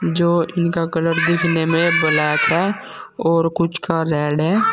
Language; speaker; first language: Hindi; native; Hindi